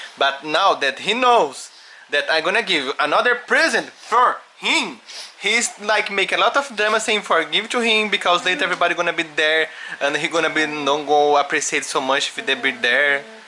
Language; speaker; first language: English; non-native, learner; Portuguese